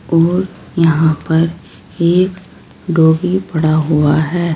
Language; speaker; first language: Hindi; native; Hindi